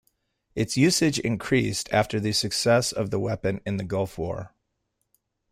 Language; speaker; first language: English; native; English